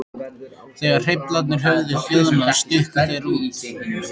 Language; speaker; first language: Icelandic; native; Icelandic